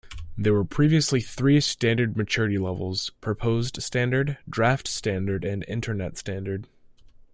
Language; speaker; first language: English; native; English